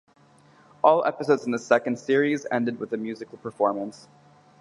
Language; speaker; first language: English; native; English